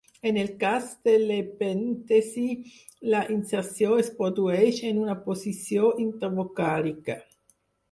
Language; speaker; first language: Catalan; non-native, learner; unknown